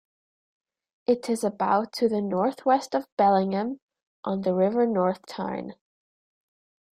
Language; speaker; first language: English; native; English